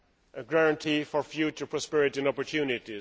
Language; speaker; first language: English; non-native, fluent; Swedish